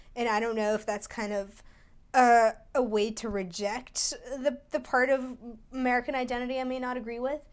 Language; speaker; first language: English; early bilingual, other home language; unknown